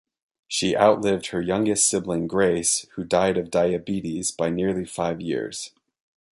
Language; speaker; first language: English; native; English